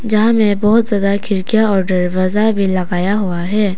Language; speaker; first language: Hindi; non-native, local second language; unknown